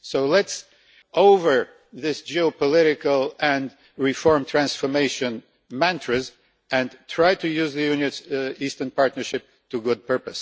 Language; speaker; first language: English; non-native, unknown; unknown